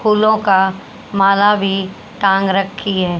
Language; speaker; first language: Hindi; native; Hindi